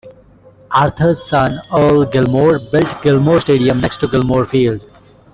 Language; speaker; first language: English; non-native, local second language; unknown